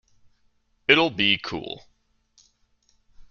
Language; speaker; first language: English; native; English